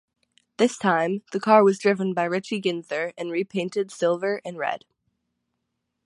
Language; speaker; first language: English; native; English